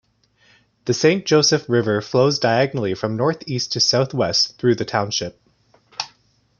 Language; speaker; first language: English; native; English